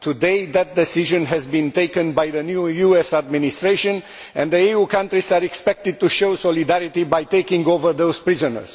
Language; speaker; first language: English; non-native, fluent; Romanian